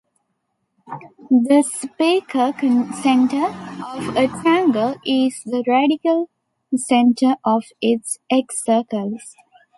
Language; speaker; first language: English; non-native, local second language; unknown